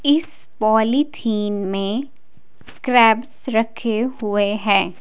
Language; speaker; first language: Hindi; native; Hindi